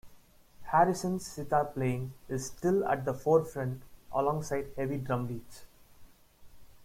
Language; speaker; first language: English; non-native, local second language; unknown